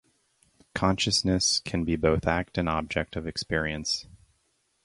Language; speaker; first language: English; native; English